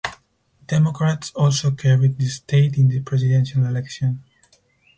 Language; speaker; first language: English; non-native, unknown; Spanish